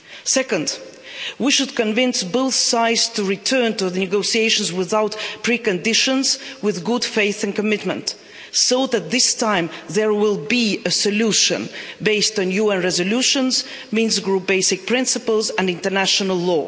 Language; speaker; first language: English; non-native, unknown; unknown